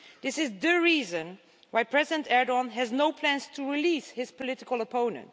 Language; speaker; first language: English; non-native, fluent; Dutch